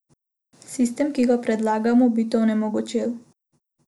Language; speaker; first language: Slovenian; non-native, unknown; Macedonian